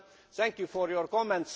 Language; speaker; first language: English; non-native, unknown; Estonian